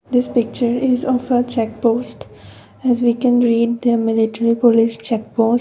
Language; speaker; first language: English; non-native, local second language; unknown